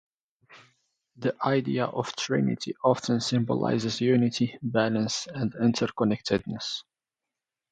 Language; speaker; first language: English; non-native, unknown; Arabic